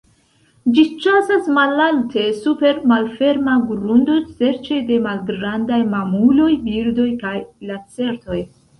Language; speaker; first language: Esperanto; non-native, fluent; Central Kurdish